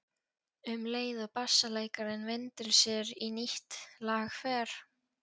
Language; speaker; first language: Icelandic; non-native, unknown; Polish